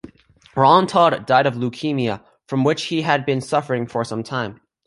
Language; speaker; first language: English; native; English